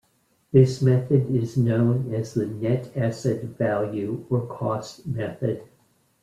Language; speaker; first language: English; native; English